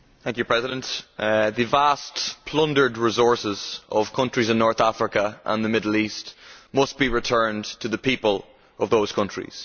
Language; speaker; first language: English; native; English